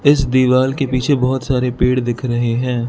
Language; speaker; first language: Hindi; non-native, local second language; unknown